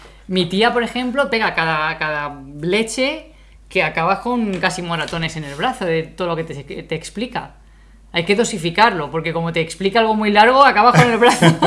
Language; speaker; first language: Spanish; native; Spanish